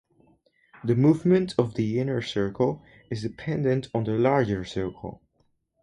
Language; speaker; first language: English; non-native, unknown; Spanish